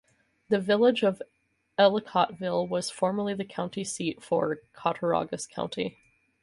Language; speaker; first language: English; native; English